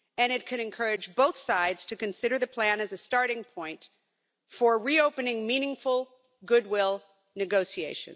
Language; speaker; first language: English; non-native, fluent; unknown